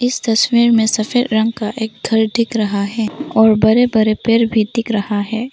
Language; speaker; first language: Hindi; non-native, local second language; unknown